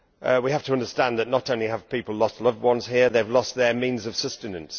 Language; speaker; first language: English; native; English